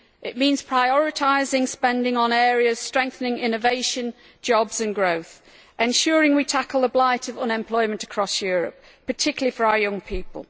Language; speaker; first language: English; native; English